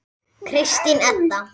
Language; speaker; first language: Icelandic; native; Icelandic